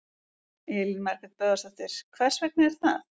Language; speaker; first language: Icelandic; native; Icelandic